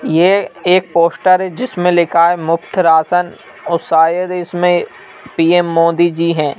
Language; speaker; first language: Hindi; native; Hindi